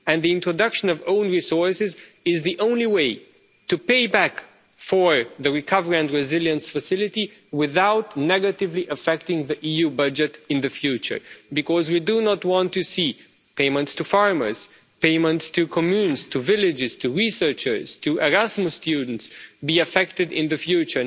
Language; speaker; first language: English; non-native, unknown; Romanian